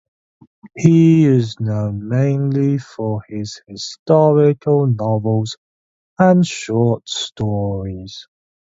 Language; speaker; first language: English; native; English